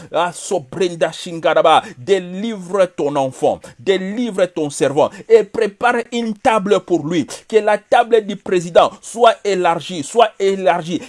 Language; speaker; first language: French; non-native, local second language; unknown